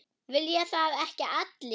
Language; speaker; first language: Icelandic; non-native, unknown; German